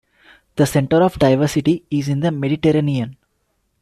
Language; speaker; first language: English; non-native, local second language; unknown